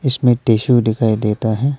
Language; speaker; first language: Hindi; non-native, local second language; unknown